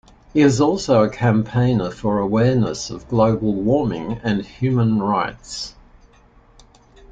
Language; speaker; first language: English; native; English